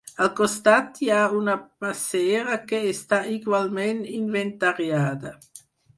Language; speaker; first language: Catalan; non-native, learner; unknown